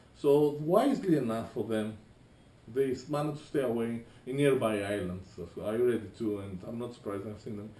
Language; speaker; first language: English; non-native, fluent; Greek